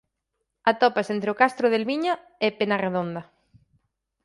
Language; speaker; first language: Galician; native; Galician